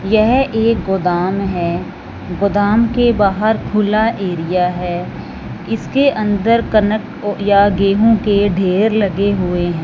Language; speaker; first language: Hindi; non-native, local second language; Punjabi